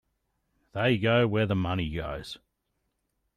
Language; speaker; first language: English; native; English